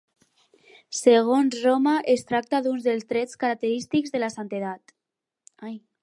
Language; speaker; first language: Catalan; non-native, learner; Spanish